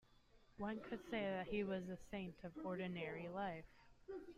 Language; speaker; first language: English; native; English